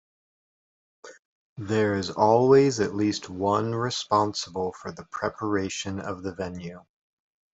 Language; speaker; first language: English; native; English